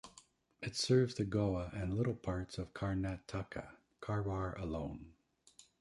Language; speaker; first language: English; native; English